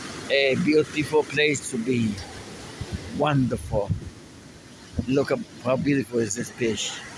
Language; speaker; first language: English; non-native, local second language; Spanish